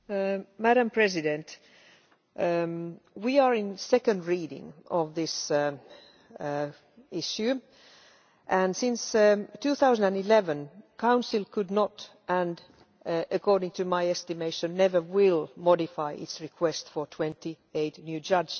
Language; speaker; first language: English; non-native, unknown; Finnish